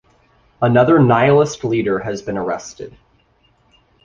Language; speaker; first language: English; native; English